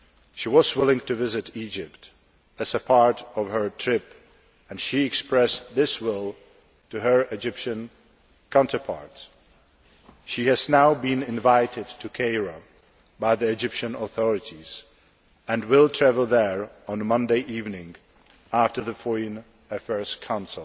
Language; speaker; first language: English; non-native, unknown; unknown